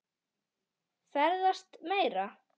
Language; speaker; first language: Icelandic; native; Icelandic